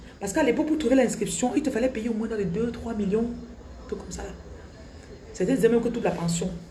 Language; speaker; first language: French; non-native, local second language; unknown